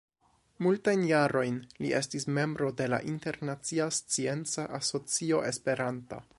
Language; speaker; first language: Esperanto; non-native, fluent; English